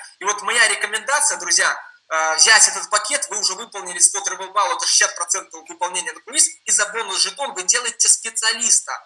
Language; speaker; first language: Russian; non-native, related language; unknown